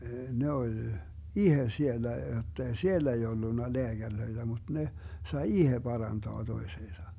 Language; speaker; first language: Finnish; early bilingual, heritage; Finnish